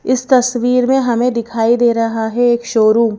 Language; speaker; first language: Hindi; native; Hindi